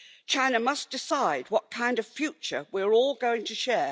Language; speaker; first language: English; native; English